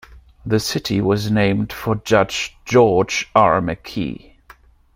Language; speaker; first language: English; non-native, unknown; German